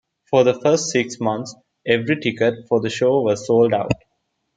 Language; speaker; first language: English; non-native, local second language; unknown